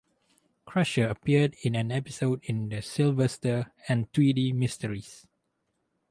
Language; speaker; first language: English; non-native, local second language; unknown